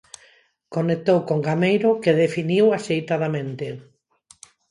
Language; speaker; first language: Galician; non-native, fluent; Spanish